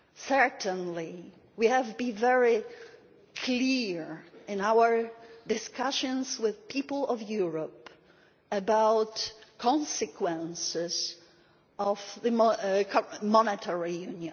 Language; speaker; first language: English; non-native, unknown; Polish